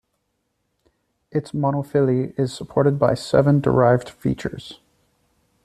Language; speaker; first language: English; native; English